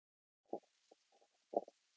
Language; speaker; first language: Icelandic; native; Icelandic